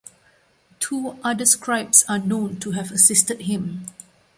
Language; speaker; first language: English; non-native, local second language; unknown